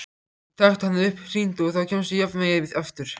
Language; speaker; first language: Icelandic; native; Icelandic